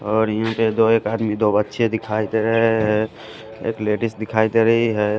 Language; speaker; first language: Hindi; non-native, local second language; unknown